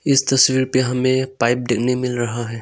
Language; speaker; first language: Hindi; non-native, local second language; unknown